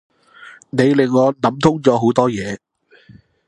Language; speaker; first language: Cantonese; non-native, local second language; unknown